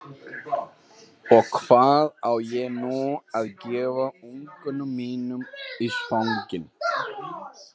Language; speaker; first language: Icelandic; non-native, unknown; Albanian